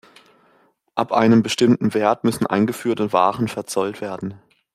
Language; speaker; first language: German; native; German